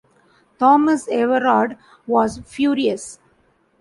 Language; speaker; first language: English; non-native, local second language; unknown